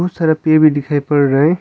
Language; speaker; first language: Hindi; non-native, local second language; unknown